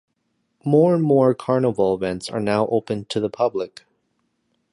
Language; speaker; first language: English; native; English